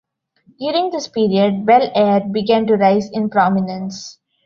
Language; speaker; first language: English; non-native, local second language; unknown